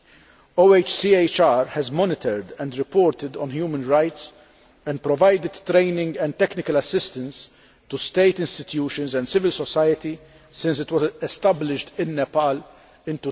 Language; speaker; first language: English; non-native, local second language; Maltese